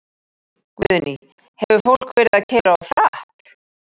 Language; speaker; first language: Icelandic; native; Icelandic